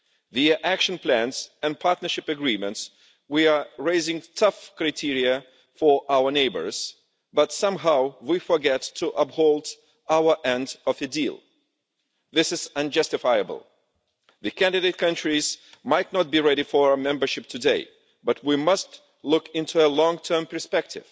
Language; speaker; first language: English; non-native, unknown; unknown